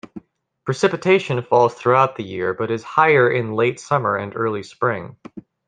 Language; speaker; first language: English; native; English